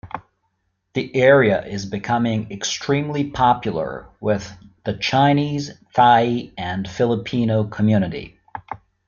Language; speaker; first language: English; native; English